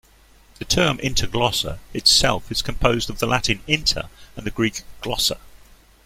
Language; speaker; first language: English; native; English